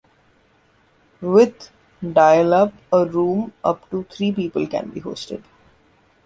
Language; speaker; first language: English; non-native, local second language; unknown